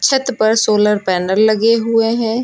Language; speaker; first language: Hindi; native; Hindi